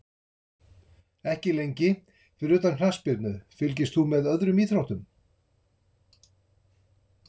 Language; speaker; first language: Icelandic; native; Icelandic